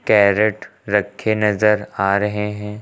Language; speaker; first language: Hindi; native; Hindi